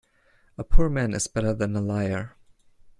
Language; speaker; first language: English; non-native, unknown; German